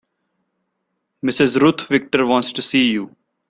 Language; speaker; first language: English; non-native, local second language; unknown